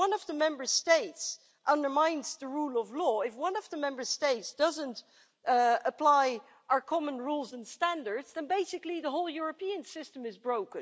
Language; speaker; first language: English; non-native, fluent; Dutch